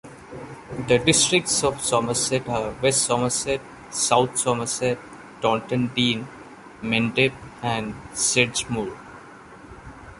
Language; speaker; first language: English; non-native, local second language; Malayalam